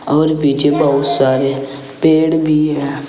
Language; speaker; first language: Hindi; native; Hindi